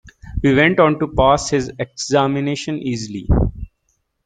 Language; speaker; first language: English; native; English